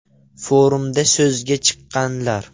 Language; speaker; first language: Uzbek; non-native, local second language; Russian